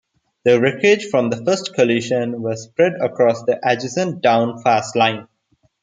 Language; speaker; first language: English; non-native, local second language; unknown